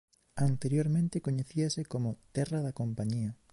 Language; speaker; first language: Galician; native; Galician